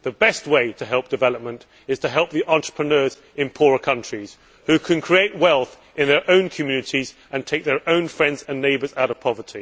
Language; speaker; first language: English; native; English